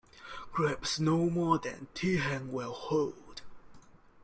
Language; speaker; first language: English; non-native, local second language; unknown